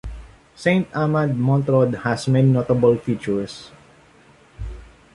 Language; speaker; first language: English; non-native, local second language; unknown